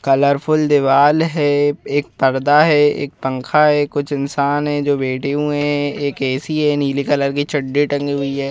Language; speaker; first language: Hindi; native; Hindi